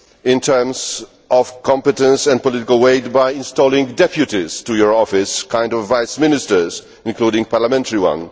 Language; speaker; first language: English; non-native, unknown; Polish